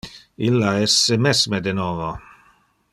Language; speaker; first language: Interlingua; non-native, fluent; Dutch